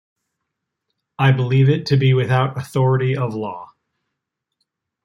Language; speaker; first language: English; native; English